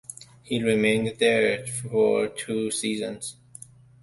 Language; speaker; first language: English; non-native, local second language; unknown